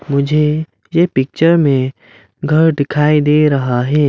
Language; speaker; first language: Hindi; non-native, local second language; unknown